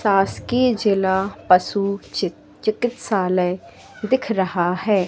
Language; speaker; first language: Hindi; native; Hindi